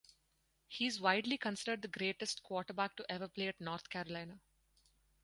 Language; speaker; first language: English; non-native, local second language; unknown